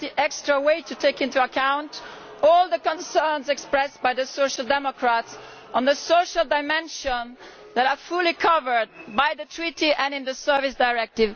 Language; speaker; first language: English; non-native, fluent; Italian